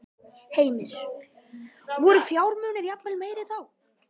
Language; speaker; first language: Icelandic; native; Icelandic